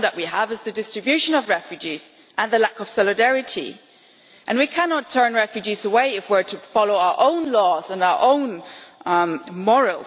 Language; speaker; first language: English; non-native, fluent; German